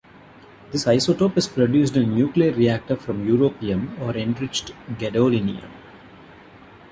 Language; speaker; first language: English; non-native, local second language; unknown